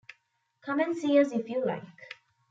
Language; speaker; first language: English; non-native, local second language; Tamil